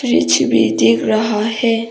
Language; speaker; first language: Hindi; non-native, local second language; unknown